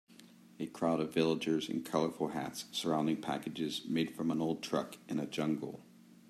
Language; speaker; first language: English; native; English